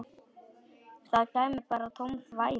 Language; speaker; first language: Icelandic; non-native, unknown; Polish